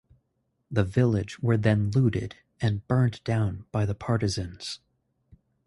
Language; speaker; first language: English; native; English